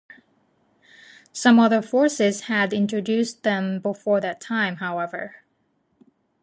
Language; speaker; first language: English; non-native, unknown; Japanese